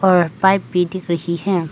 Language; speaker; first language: Hindi; non-native, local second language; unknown